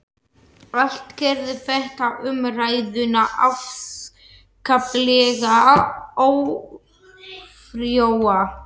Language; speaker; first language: Icelandic; non-native, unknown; Slovak